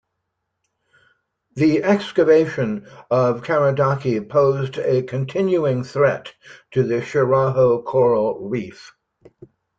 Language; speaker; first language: English; native; English